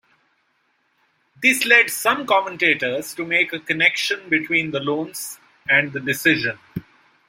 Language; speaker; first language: English; non-native, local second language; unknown